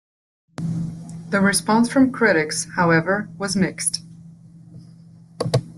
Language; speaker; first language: English; native; English